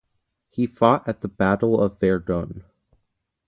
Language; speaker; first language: English; native; English